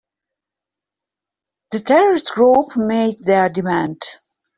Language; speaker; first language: English; native; English